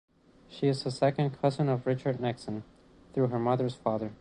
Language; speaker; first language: English; non-native, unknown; Spanish